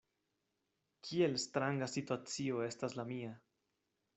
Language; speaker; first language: Esperanto; non-native, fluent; Spanish